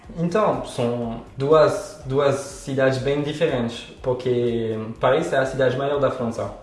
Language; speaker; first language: Portuguese; non-native, fluent; French